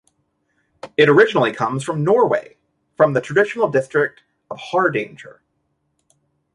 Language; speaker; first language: English; native; English